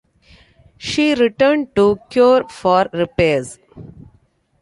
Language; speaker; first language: English; non-native, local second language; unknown